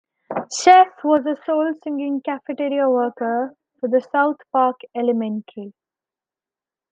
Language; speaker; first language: English; non-native, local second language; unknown